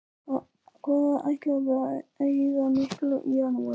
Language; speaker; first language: Icelandic; non-native, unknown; Polish